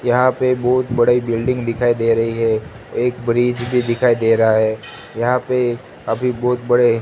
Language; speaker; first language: Hindi; non-native, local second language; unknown